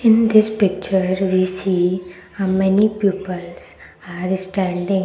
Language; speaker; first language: English; non-native, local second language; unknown